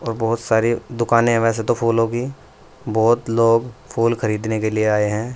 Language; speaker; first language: Hindi; native; Hindi